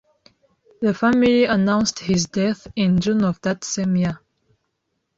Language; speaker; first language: English; non-native, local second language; Kinyarwanda